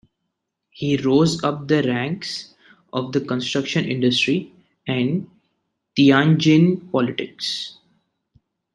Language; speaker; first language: English; non-native, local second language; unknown